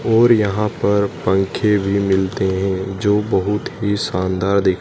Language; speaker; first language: Hindi; native; Hindi